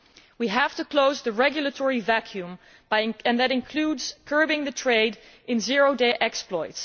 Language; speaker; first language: English; non-native, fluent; Dutch